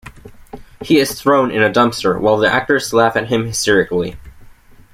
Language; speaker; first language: English; native; English